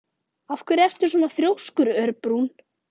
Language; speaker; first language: Icelandic; native; Icelandic